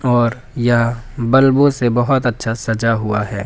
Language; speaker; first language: Hindi; native; Hindi